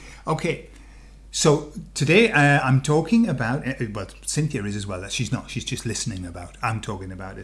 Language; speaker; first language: English; native; English